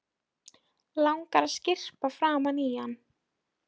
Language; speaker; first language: Icelandic; non-native, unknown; Polish